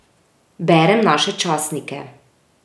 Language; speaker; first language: Slovenian; native; Slovenian